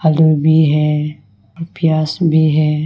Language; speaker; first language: Hindi; non-native, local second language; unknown